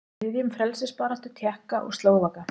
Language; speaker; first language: Icelandic; native; Icelandic